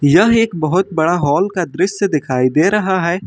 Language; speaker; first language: Hindi; native; Hindi